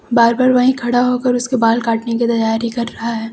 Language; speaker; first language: Hindi; native; Hindi